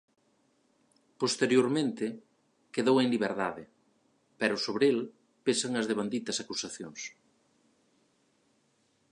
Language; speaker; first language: Galician; native; Galician